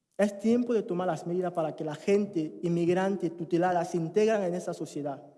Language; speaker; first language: Spanish; non-native, fluent; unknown